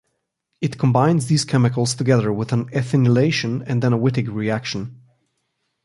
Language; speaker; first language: English; non-native, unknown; Slovenian